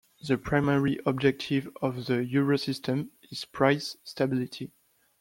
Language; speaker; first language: English; non-native, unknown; French